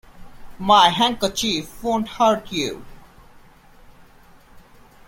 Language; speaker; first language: English; non-native, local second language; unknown